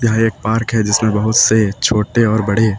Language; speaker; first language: Hindi; native; Hindi